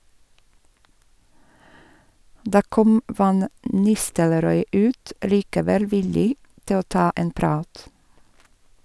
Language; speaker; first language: Norwegian; non-native, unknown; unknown